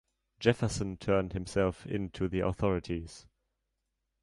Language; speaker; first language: English; non-native, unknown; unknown